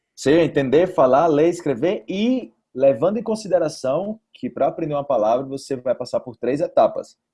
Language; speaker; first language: Portuguese; native; Portuguese